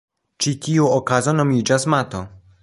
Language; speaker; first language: Esperanto; non-native, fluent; Polish